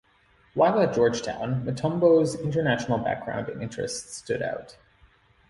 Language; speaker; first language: English; native; English